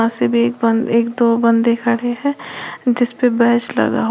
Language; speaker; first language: Hindi; native; Hindi